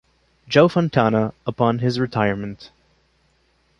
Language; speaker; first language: English; non-native, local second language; French